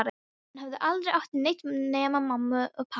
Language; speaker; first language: Icelandic; non-native, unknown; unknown